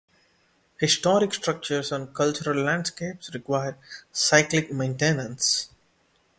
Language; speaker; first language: English; non-native, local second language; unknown